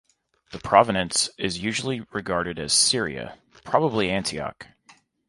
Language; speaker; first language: English; native; English